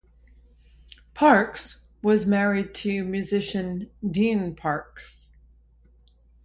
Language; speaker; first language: English; native; English